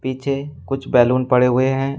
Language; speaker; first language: Hindi; native; Hindi